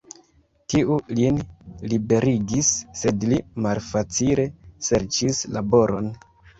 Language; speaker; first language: Esperanto; non-native, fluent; Kinyarwanda